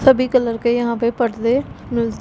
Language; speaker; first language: Hindi; non-native, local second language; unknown